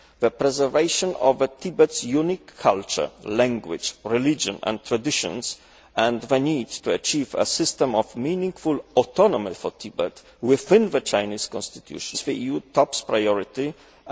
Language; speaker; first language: English; non-native, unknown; Polish